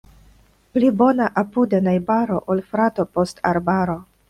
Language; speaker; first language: Esperanto; non-native, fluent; Russian